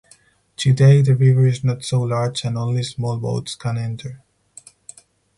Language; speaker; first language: English; non-native, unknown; Spanish